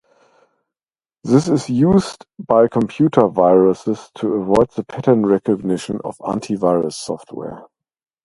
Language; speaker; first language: English; non-native, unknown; German